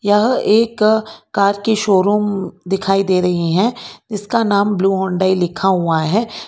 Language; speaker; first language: Hindi; non-native, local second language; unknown